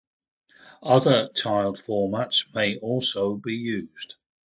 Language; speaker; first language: English; native; English